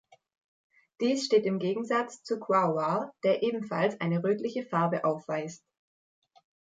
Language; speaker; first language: German; native; German